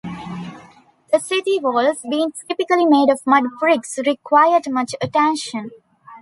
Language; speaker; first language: English; non-native, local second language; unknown